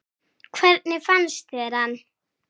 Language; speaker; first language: Icelandic; native; Icelandic